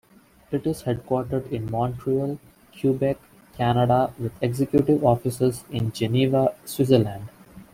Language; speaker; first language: English; non-native, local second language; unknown